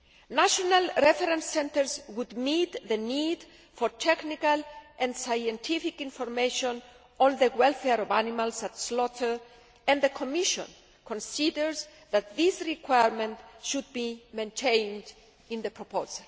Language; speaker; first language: English; non-native, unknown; Greek